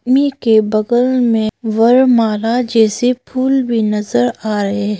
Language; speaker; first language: Hindi; non-native, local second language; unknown